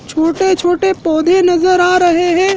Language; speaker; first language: Hindi; native; Hindi